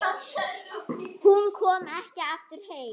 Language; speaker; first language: Icelandic; non-native, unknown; German